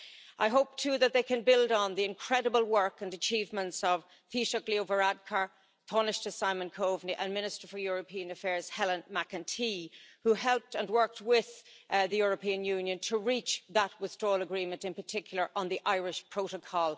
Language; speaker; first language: English; native; English